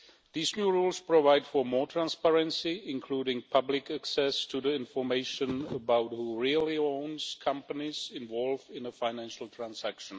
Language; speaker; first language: English; non-native, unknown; Czech